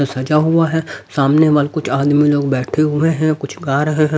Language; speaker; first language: Hindi; native; Hindi